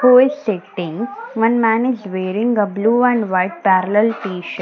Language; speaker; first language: English; non-native, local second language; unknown